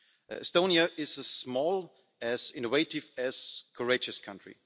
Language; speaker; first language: English; non-native, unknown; German